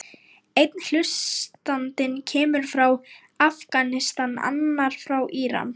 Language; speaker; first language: Icelandic; non-native, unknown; Lithuanian